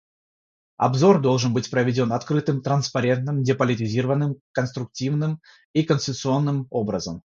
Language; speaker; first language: Russian; non-native, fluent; Georgian